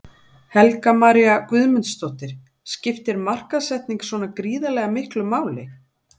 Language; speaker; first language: Icelandic; native; Icelandic